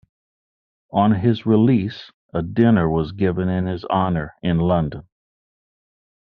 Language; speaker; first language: English; native; English